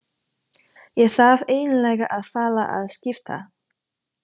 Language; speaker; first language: Icelandic; non-native, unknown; Chinese